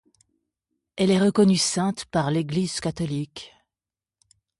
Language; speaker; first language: French; native; French